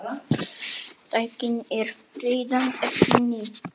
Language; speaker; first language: Icelandic; non-native, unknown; Polish